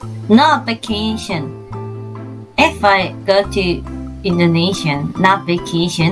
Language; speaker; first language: English; non-native, learner; Korean